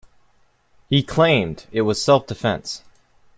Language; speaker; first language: English; native; English